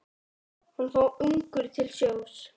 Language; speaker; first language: Icelandic; native; Icelandic